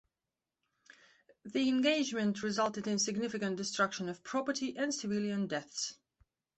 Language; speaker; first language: English; non-native, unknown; Belarusian